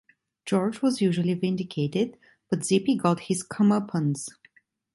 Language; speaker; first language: English; non-native, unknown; Italian